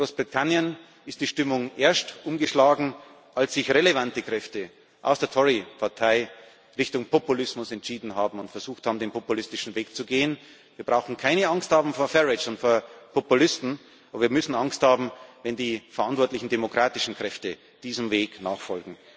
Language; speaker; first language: German; native; German